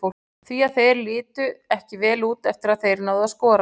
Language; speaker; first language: Icelandic; native; Icelandic